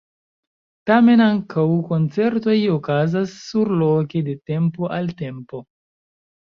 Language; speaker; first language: Esperanto; non-native, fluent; Chinese